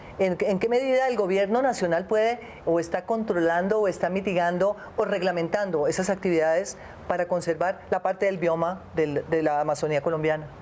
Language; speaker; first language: Spanish; native; Spanish